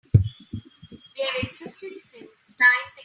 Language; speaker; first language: English; non-native, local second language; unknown